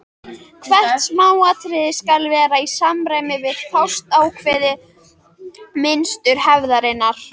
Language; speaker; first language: Icelandic; native; Icelandic